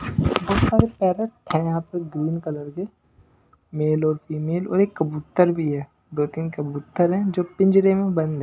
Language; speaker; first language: Hindi; non-native, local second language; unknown